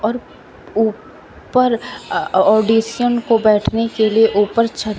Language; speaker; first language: Hindi; native; Hindi